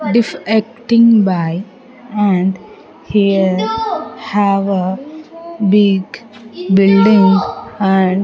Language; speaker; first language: English; non-native, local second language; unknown